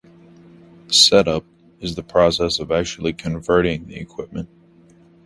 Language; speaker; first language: English; native; English